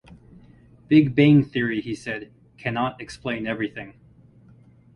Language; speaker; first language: English; native; English